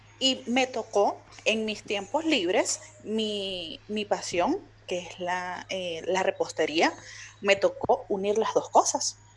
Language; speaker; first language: Spanish; native; Spanish